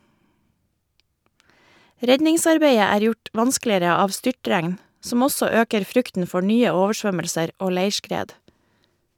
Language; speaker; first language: Norwegian; native; Norwegian